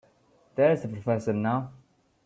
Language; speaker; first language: English; non-native, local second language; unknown